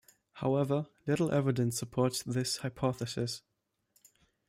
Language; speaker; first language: English; non-native, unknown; German